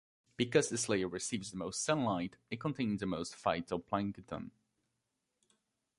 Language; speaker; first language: English; native; English